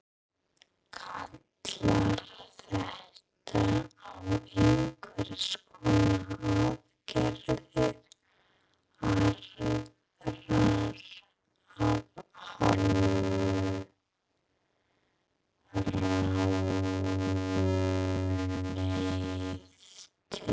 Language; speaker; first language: Icelandic; non-native, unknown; English